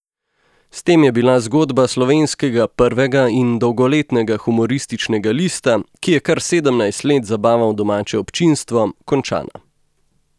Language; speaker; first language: Slovenian; native; Slovenian